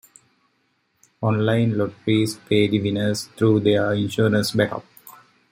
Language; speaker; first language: English; native; English